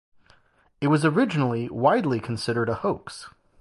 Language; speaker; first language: English; native; English